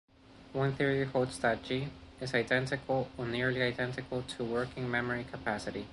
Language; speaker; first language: English; non-native, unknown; Spanish